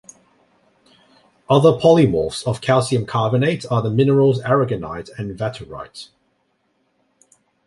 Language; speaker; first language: English; native; English